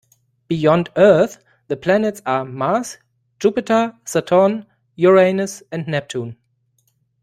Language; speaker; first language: English; non-native, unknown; German